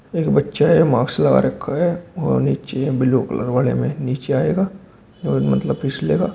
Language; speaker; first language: Hindi; native; Hindi